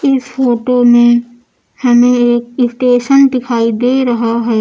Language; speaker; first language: Hindi; native; Hindi